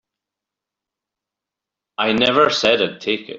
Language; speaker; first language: English; native; English